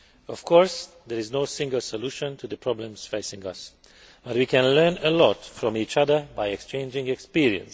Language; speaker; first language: English; non-native, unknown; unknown